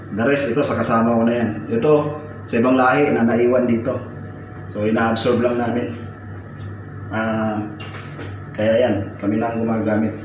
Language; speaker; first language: Filipino; non-native, local second language; Cebuano